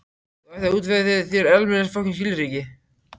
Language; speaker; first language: Icelandic; native; Icelandic